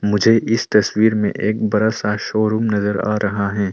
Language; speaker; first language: Hindi; non-native, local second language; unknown